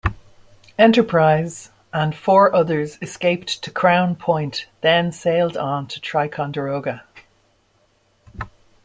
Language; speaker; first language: English; native; English